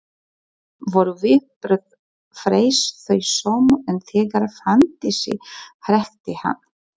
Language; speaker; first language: Icelandic; non-native, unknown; Polish